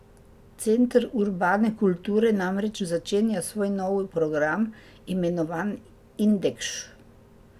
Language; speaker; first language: Slovenian; native; Slovenian